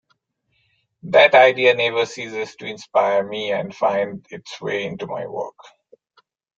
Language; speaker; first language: English; non-native, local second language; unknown